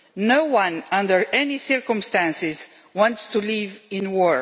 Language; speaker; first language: English; non-native, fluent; Romanian